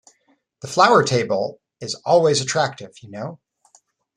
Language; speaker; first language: English; native; English